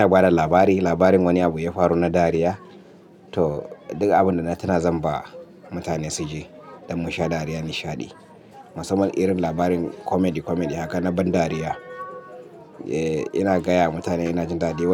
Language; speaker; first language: Hausa; native; Hausa